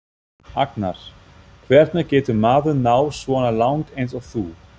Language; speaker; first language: Icelandic; non-native, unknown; German